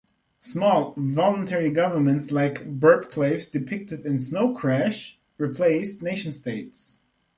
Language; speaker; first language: English; non-native, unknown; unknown